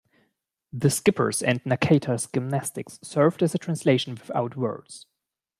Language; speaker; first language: English; non-native, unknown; German